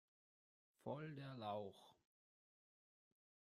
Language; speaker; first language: German; non-native, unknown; Russian